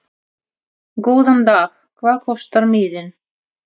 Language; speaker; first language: Icelandic; non-native, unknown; Russian